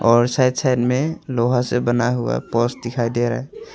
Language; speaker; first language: Hindi; non-native, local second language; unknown